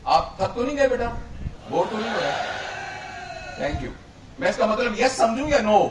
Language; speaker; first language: Urdu; non-native, local second language; Punjabi